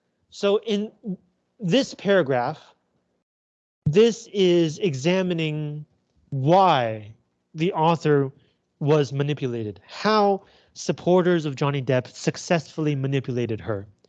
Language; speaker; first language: English; non-native, fluent; Chinese